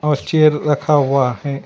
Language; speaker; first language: Hindi; non-native, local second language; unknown